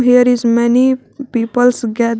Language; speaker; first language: English; non-native, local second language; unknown